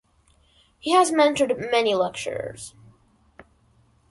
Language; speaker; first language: English; non-native, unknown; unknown